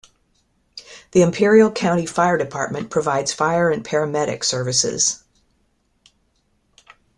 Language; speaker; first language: English; native; English